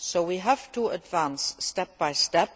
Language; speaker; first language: English; non-native, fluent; Luxembourgish